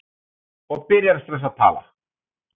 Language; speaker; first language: Icelandic; native; Icelandic